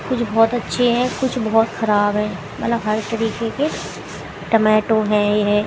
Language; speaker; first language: Hindi; native; Hindi